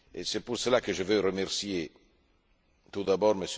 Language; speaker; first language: French; non-native, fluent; Italian